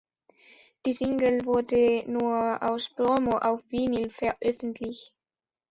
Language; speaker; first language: German; non-native, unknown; Spanish